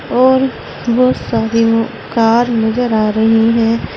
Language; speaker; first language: Hindi; native; Hindi